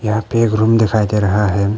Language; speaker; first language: Hindi; non-native, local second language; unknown